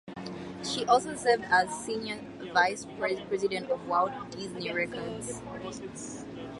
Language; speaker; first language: English; non-native, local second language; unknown